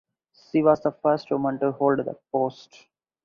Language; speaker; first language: English; non-native, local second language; Tamil